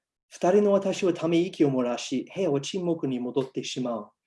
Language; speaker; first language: Japanese; non-native, fluent; English